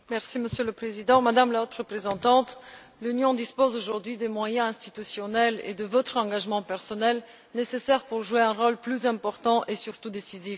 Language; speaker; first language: French; non-native, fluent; Bulgarian